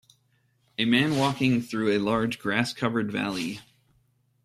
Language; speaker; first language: English; native; English